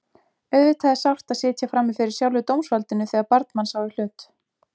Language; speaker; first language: Icelandic; native; Icelandic